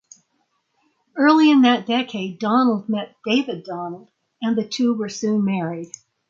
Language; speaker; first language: English; native; English